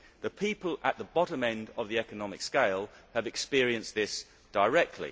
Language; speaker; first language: English; native; English